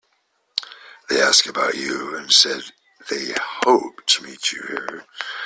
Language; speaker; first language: English; native; English